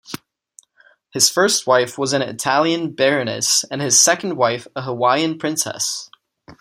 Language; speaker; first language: English; non-native, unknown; Czech